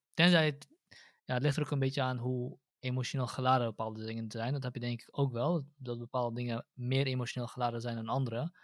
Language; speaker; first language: Dutch; early bilingual, other home language; Central Kurdish